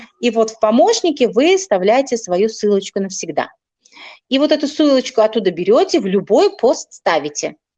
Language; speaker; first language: Russian; non-native, local second language; Tajik